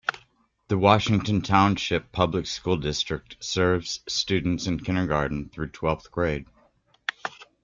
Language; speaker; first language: English; native; English